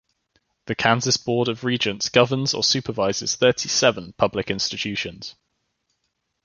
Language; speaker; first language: English; native; English